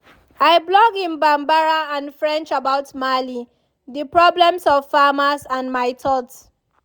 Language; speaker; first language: English; non-native, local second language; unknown